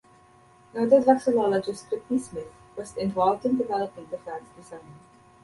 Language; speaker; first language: English; non-native, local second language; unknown